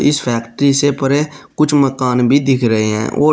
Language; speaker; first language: Hindi; native; Hindi